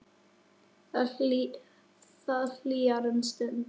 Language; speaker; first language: Icelandic; native; Icelandic